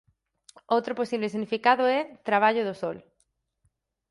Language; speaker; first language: Galician; native; Galician